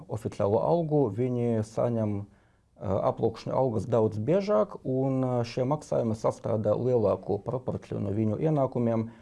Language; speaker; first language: Latvian; non-native, related language; Lithuanian